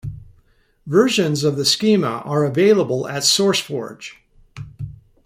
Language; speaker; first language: English; native; English